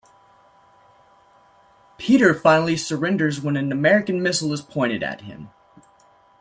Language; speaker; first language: English; native; English